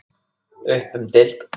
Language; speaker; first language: Icelandic; native; Icelandic